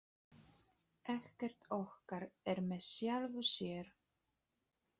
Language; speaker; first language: Icelandic; non-native, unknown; Polish